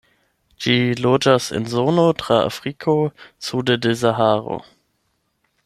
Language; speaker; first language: Esperanto; non-native, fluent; German